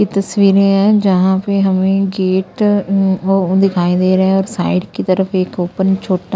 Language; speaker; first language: Hindi; non-native, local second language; Punjabi